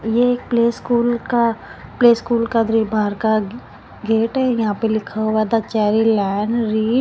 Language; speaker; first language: Hindi; non-native, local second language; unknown